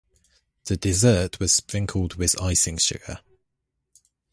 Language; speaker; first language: English; native; English